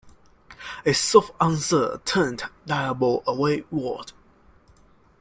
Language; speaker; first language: English; non-native, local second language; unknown